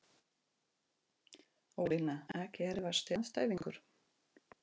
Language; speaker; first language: Icelandic; non-native, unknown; Russian